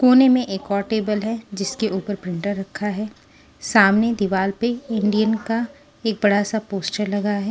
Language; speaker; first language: Hindi; non-native, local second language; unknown